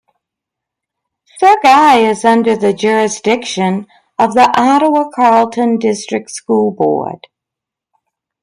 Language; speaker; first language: English; native; English